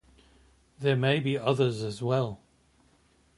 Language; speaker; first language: English; native; English